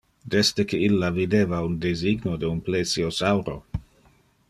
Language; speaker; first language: Interlingua; non-native, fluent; Dutch